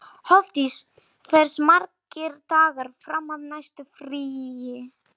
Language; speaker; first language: Icelandic; non-native, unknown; Polish